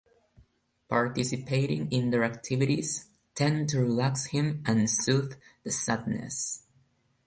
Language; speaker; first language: English; non-native, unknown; Spanish